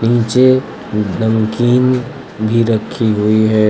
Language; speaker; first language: Hindi; native; Hindi